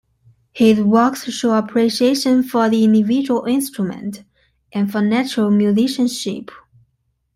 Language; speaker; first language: English; non-native, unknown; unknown